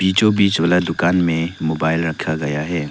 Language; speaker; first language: Hindi; non-native, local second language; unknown